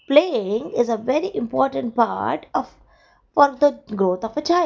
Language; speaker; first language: English; non-native, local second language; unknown